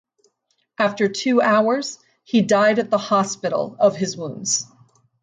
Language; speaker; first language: English; native; English